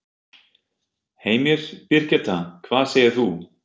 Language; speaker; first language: Icelandic; non-native, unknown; German